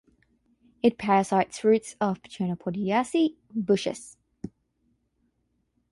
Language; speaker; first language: English; non-native, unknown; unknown